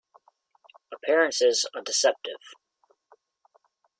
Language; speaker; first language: English; native; English